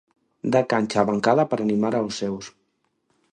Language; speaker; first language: Galician; non-native, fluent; Spanish